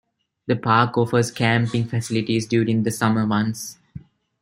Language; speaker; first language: English; non-native, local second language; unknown